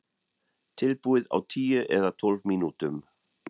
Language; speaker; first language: Icelandic; non-native, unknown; German